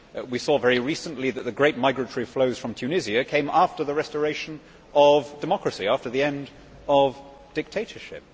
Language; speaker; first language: English; native; English